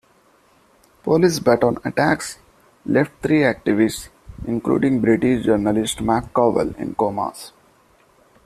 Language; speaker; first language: English; non-native, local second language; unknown